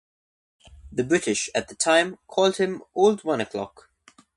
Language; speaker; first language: English; native; English